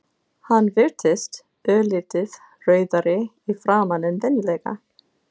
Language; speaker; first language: Icelandic; non-native, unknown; English